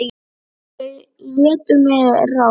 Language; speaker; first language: Icelandic; native; Icelandic